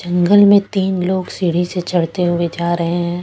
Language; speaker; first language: Hindi; non-native, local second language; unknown